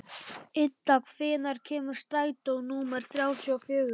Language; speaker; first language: Icelandic; non-native, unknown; Polish